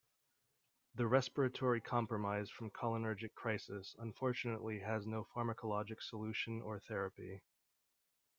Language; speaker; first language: English; native; English